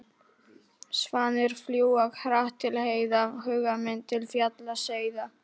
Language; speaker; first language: Icelandic; non-native, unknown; Polish